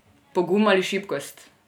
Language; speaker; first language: Slovenian; non-native, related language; Serbian